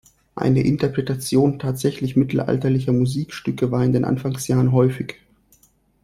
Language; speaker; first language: German; non-native, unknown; Russian